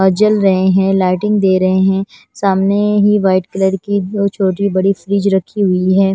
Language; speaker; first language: Hindi; non-native, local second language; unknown